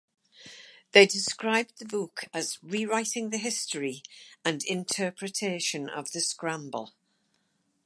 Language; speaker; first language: English; native; English